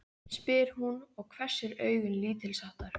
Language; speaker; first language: Icelandic; native; Icelandic